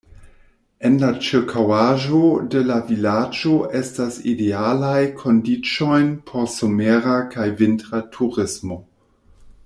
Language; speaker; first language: Esperanto; non-native, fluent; German